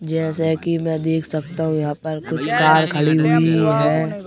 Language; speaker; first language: Hindi; native; Hindi